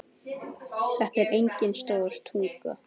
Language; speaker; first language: Icelandic; native; Icelandic